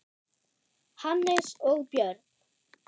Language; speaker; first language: Icelandic; non-native, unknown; German